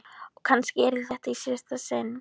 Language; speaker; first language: Icelandic; non-native, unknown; Polish